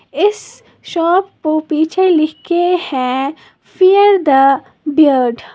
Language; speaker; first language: Hindi; native; Hindi